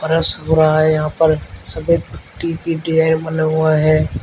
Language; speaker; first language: Hindi; native; Hindi